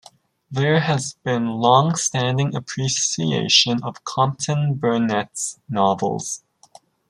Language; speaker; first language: English; native; English